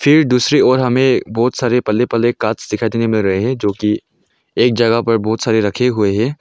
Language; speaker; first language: Hindi; non-native, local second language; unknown